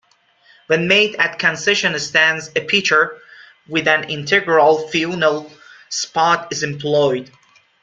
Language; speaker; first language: English; non-native, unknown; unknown